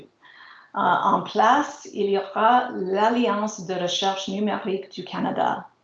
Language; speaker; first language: French; native; French